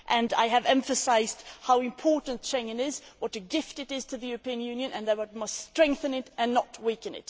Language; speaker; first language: English; non-native, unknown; Swedish